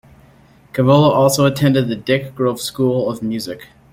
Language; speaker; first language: English; native; English